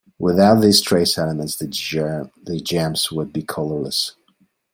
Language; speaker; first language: English; non-native, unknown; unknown